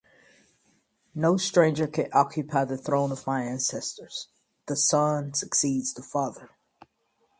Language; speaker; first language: English; native; English